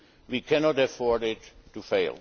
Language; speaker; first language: English; non-native, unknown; Czech